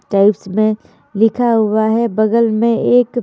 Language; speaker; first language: Hindi; native; Hindi